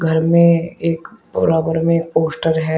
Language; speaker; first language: Hindi; native; Hindi